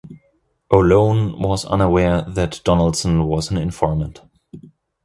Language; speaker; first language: English; non-native, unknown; German